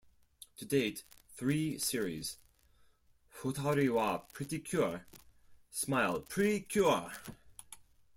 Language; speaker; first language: English; non-native, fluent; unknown